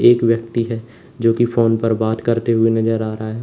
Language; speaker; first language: Hindi; native; Hindi